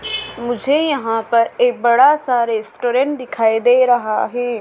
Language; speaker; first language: Hindi; native; Hindi